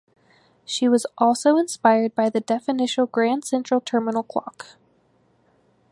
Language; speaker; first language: English; native; English